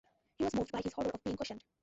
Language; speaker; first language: English; non-native, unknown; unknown